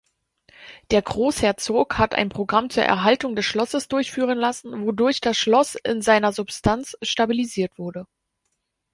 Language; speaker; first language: German; native; German